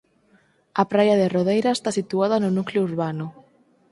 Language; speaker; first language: Galician; non-native, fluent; Spanish